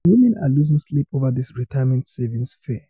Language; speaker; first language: English; non-native, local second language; Yoruba